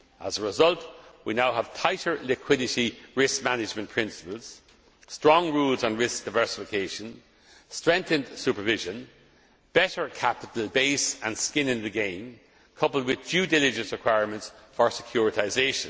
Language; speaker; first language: English; non-native, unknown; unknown